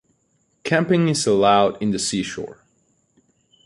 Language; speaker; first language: English; native; English